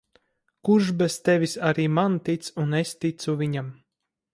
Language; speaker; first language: Latvian; native; Latvian